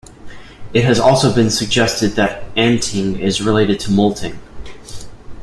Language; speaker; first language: English; native; English